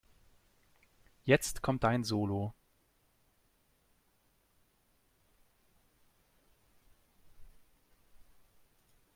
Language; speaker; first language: German; native; German